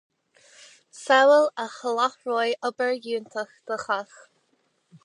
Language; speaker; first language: Irish; non-native, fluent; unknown